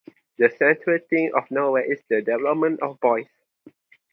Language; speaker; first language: English; non-native, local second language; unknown